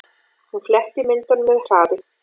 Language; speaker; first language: Icelandic; native; Icelandic